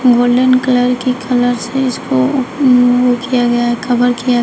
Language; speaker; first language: Hindi; native; Hindi